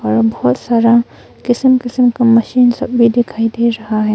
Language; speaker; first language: Hindi; non-native, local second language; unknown